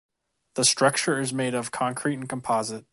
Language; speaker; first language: English; native; English